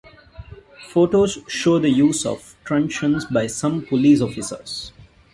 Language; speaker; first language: English; non-native, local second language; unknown